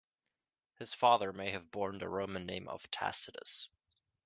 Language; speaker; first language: English; non-native, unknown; Japanese